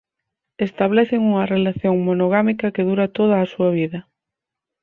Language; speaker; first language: Galician; native; Galician